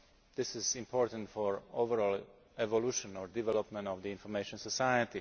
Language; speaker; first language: English; non-native, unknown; Slovak